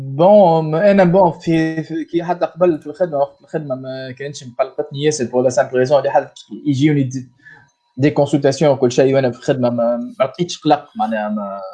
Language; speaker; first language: Arabic; native; Arabic